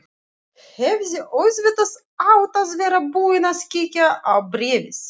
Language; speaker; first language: Icelandic; non-native, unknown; Russian